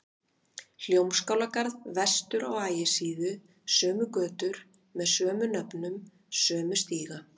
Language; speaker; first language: Icelandic; native; Icelandic